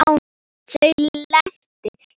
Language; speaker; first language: Icelandic; non-native, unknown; Thai